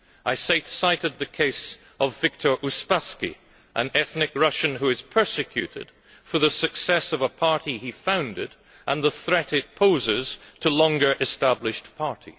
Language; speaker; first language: English; native; English